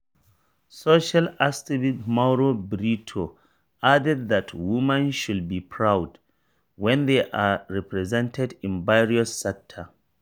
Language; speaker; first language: English; non-native, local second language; Hausa